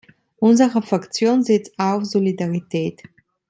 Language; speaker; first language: German; non-native, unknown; Italian